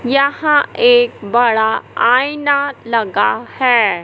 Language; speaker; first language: Hindi; native; Hindi